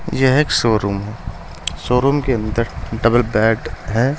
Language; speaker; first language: Hindi; native; Hindi